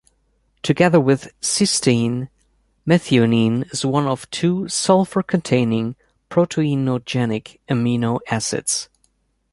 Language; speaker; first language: English; native; English